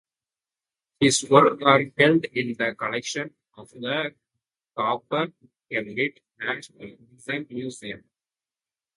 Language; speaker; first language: English; native; English